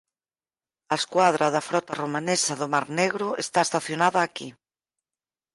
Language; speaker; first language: Galician; native; Galician